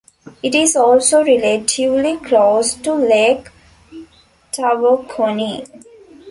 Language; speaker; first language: English; non-native, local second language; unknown